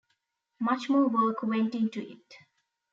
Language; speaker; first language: English; non-native, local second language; Tamil